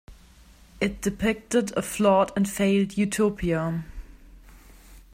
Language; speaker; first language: English; non-native, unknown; German